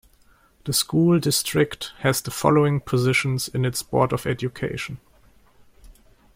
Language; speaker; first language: English; non-native, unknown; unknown